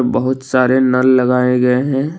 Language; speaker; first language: Hindi; non-native, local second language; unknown